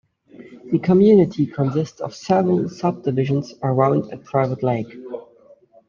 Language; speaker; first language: English; native; English